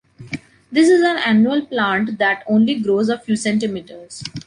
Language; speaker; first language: English; non-native, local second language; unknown